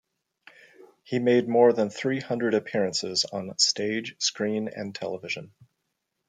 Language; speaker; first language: English; native; English